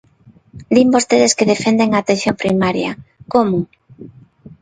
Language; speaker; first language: Galician; non-native, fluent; Spanish